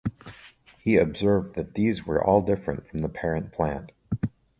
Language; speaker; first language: English; native; English